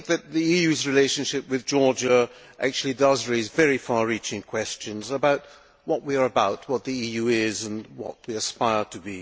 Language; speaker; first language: English; non-native, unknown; Hungarian